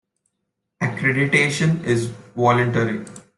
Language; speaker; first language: English; non-native, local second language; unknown